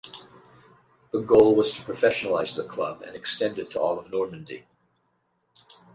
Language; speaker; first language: English; native; English